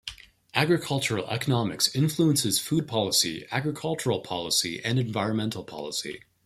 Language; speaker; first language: English; native; English